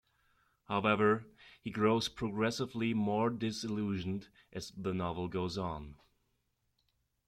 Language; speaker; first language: English; non-native, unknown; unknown